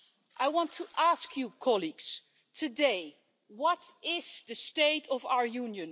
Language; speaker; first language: English; non-native, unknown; Dutch